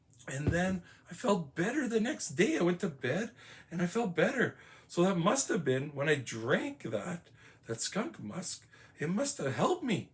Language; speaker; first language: English; native; English